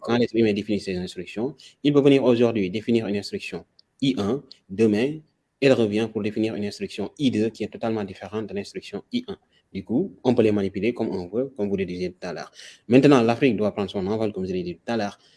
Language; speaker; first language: French; non-native, local second language; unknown